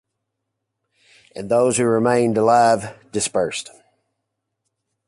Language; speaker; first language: English; native; English